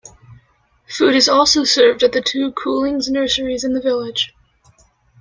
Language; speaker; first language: English; native; English